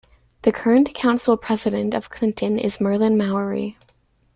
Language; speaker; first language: English; native; English